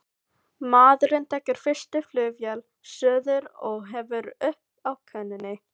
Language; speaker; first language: Icelandic; non-native, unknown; Filipino